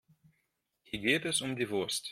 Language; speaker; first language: German; non-native, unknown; Russian